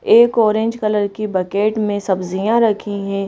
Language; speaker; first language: Hindi; native; Hindi